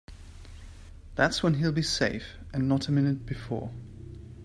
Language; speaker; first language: English; native; English